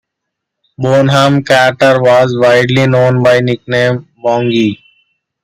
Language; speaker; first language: English; non-native, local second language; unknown